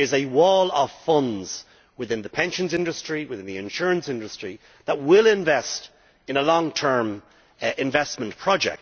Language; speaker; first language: English; native; English